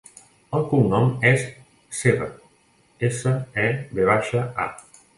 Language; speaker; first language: Catalan; native; Catalan